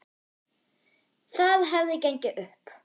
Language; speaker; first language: Icelandic; non-native, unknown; German